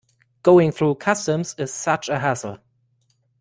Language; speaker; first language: English; non-native, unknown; German